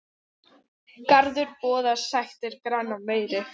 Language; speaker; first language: Icelandic; non-native, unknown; English